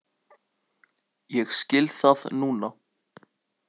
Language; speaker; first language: Icelandic; native; Icelandic